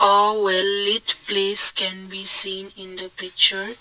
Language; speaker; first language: English; non-native, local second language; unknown